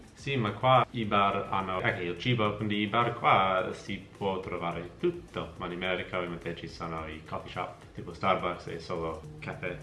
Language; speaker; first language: Italian; non-native, fluent; English